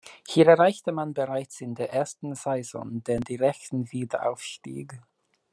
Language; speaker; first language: German; non-native, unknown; English